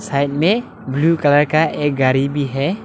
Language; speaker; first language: Hindi; early bilingual, other home language; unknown